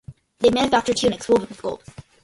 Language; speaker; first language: English; early bilingual, other home language; Malayalam